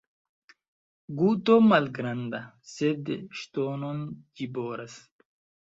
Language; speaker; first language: Esperanto; non-native, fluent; Chinese